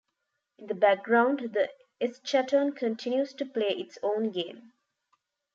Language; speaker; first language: English; non-native, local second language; Tamil